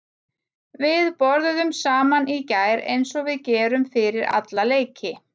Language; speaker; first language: Icelandic; native; Icelandic